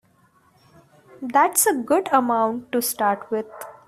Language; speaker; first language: English; non-native, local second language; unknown